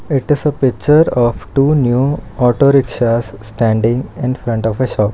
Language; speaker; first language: English; non-native, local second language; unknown